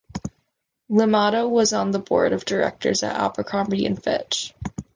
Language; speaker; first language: English; native; English